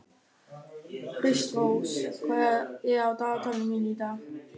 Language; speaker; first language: Icelandic; non-native, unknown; German